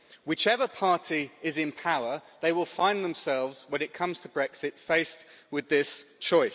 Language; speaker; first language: English; native; English